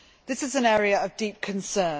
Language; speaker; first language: English; native; English